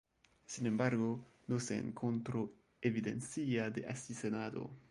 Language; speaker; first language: Spanish; non-native, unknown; French